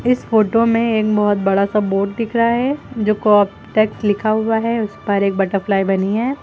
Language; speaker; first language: Hindi; native; Hindi